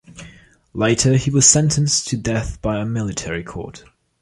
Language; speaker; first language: English; non-native, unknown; German